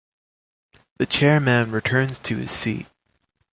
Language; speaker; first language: English; native; English